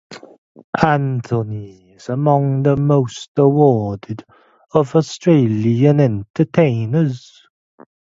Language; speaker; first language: English; native; English